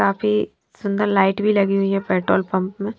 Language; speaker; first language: Hindi; non-native, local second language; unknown